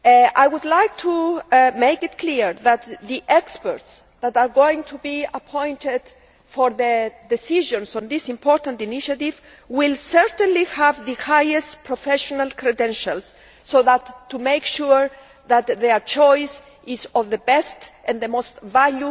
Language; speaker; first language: English; non-native, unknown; Greek